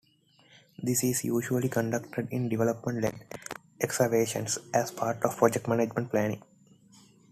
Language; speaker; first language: English; non-native, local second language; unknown